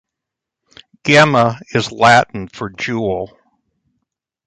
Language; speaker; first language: English; native; English